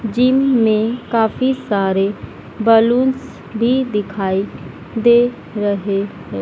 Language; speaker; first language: Hindi; native; Hindi